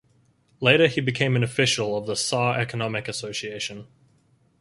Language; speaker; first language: English; native; English